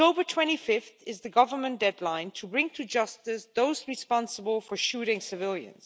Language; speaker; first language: English; non-native, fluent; Dutch